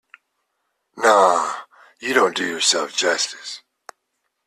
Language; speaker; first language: English; native; English